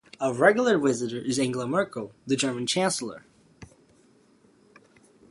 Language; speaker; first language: English; native; English